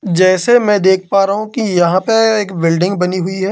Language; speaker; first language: Hindi; native; Hindi